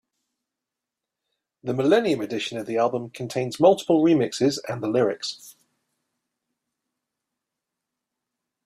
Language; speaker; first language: English; native; English